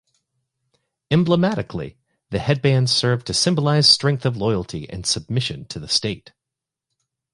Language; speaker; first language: English; native; English